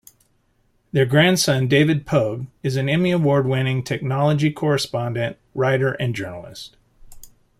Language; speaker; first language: English; native; English